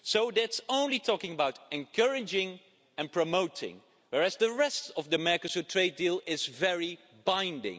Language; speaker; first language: English; non-native, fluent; Dutch